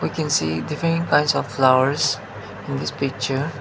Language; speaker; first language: English; non-native, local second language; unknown